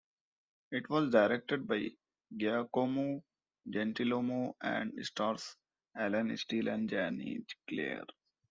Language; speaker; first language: English; non-native, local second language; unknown